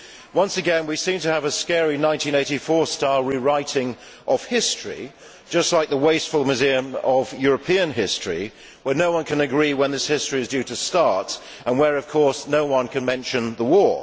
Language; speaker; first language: English; native; English